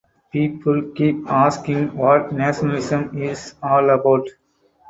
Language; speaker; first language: English; non-native, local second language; Tamil